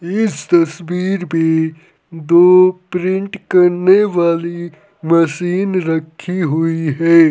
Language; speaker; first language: Hindi; native; Hindi